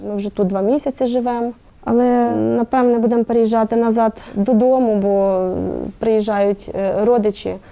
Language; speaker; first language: Ukrainian; native; Ukrainian